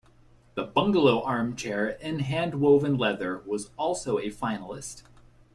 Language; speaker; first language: English; native; English